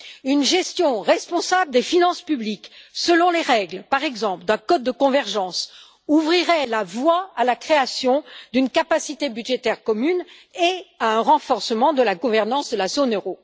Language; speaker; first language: French; native; French